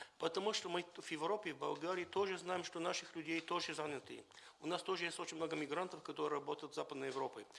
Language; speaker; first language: Russian; non-native, related language; Bulgarian